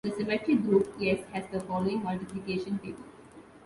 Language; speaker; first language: English; non-native, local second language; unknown